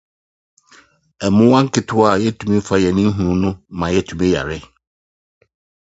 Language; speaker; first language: English; non-native, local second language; Akan